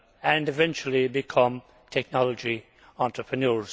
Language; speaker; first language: English; native; English